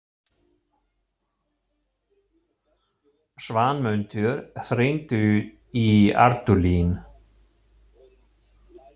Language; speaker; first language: Icelandic; non-native, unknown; German